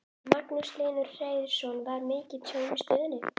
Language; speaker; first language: Icelandic; native; Icelandic